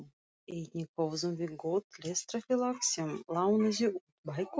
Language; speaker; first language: Icelandic; non-native, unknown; Russian